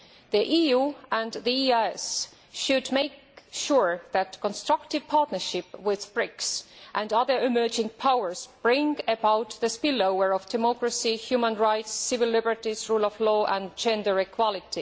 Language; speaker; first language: English; non-native, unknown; Estonian